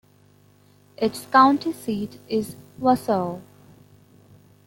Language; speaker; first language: English; non-native, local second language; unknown